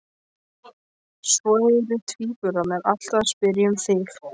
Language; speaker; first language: Icelandic; non-native, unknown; Polish